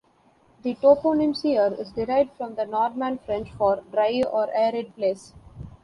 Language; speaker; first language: English; non-native, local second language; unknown